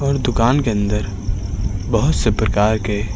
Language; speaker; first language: Hindi; native; Hindi